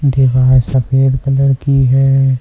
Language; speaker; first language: Hindi; native; Hindi